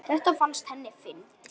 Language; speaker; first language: Icelandic; native; Icelandic